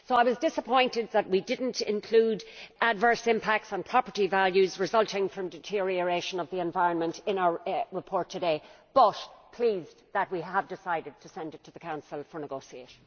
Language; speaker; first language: English; native; English